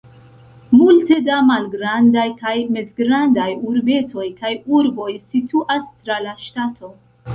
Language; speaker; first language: Esperanto; non-native, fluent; Central Kurdish